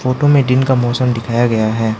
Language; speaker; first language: Hindi; non-native, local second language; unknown